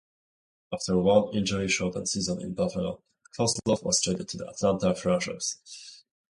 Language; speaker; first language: English; native; English